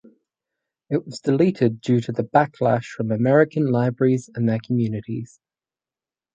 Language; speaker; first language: English; native; English